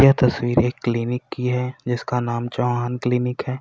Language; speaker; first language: Hindi; native; Hindi